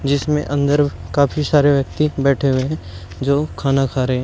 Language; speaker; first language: Hindi; native; Hindi